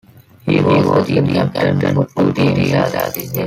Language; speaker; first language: English; non-native, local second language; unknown